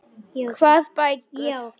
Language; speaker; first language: Icelandic; non-native, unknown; Polish